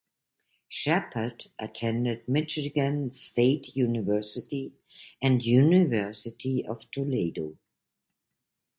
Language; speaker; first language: English; non-native, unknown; German